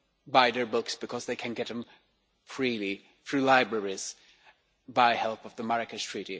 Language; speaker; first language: English; non-native, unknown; Swedish